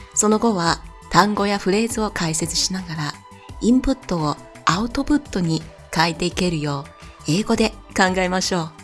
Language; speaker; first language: Japanese; non-native, fluent; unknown